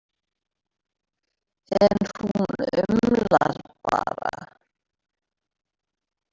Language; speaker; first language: Icelandic; native; Icelandic